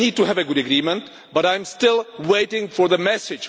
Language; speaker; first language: English; non-native, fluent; Czech